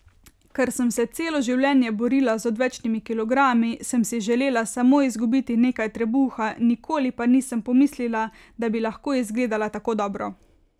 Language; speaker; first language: Slovenian; native; Slovenian